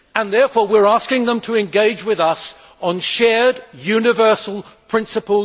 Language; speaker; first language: English; native; English